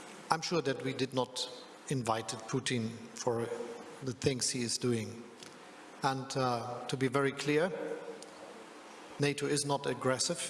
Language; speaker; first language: English; non-native, fluent; German